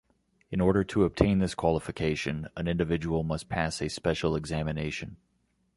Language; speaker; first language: English; native; English